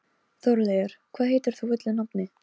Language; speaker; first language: Icelandic; non-native, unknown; Polish